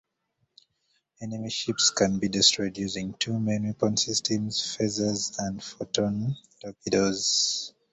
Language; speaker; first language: English; native; English